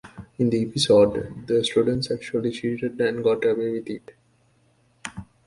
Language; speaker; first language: English; native; English